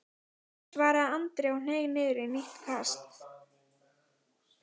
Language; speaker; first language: Icelandic; native; Icelandic